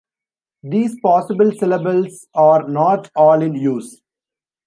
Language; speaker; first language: English; non-native, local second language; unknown